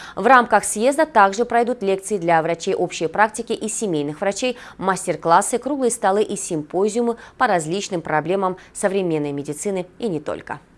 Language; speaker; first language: Russian; non-native, local second language; Kyrgyz